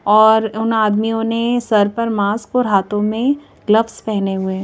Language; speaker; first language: Hindi; native; Hindi